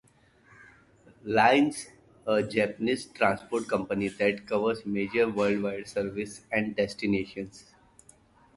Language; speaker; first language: English; native; English